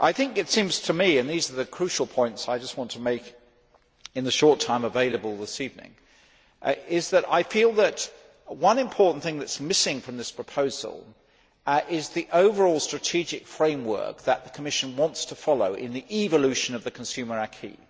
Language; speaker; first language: English; native; English